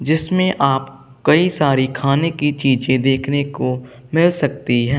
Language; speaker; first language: Hindi; non-native, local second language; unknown